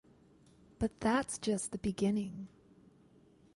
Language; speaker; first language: English; native; English